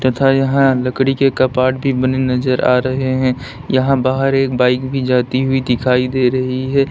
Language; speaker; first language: Hindi; native; Hindi